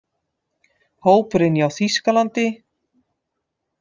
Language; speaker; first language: Icelandic; non-native, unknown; Dutch